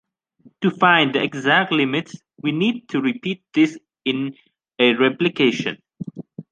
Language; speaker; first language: English; native; English